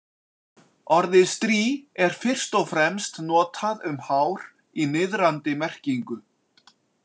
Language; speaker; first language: Icelandic; native; Icelandic